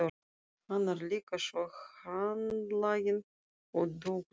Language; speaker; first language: Icelandic; non-native, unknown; Russian